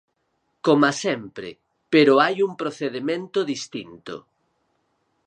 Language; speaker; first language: Galician; native; Galician